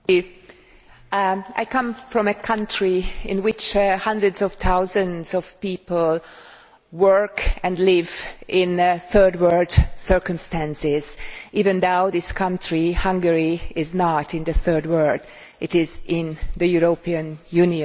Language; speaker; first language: English; non-native, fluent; Hungarian